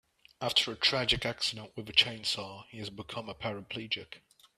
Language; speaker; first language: English; native; English